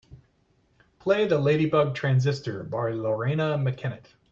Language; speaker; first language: English; native; English